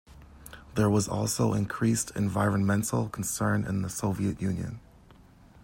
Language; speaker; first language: English; native; English